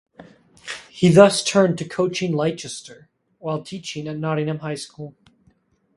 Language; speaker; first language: English; native; English